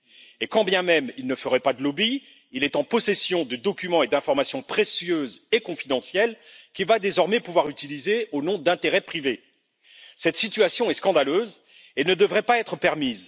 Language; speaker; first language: French; native; French